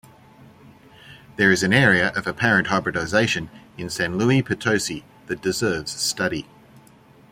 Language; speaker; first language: English; native; English